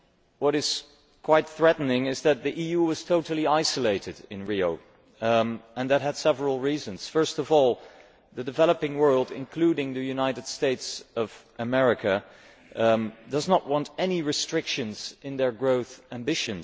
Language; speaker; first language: English; non-native, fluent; Dutch